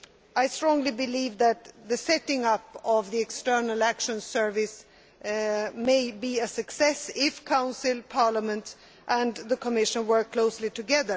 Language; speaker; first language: English; non-native, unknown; Swedish